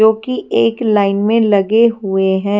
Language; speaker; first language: Hindi; non-native, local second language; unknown